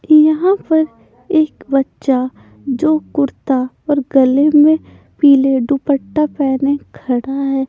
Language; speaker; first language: Hindi; non-native, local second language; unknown